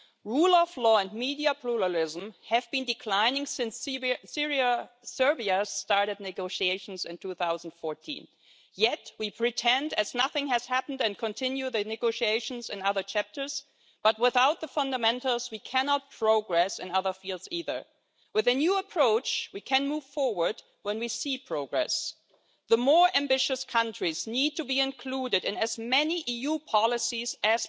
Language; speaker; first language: English; non-native, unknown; German